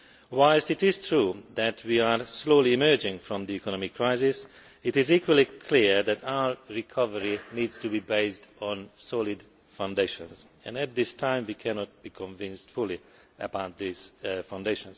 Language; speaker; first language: English; non-native, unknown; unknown